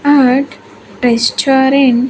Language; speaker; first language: English; non-native, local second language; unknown